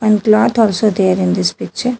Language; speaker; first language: English; non-native, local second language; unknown